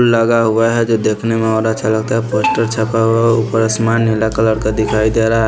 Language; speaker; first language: Hindi; non-native, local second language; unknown